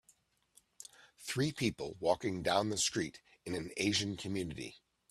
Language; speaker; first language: English; native; English